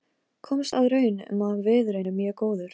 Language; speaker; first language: Icelandic; non-native, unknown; Polish